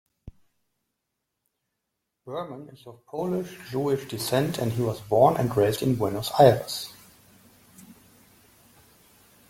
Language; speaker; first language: English; non-native, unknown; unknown